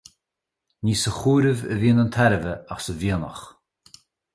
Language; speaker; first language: Irish; native; Irish